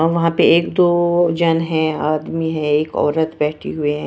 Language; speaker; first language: Hindi; non-native, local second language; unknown